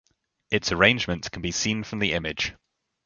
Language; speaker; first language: English; native; English